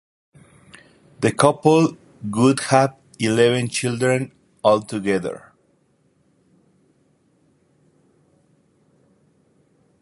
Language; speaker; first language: English; native; English